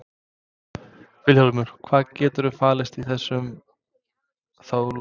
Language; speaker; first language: Icelandic; non-native, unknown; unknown